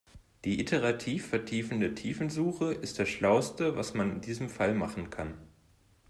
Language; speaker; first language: German; native; German